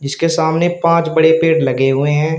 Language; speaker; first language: Hindi; native; Hindi